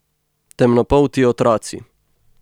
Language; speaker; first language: Slovenian; native; Slovenian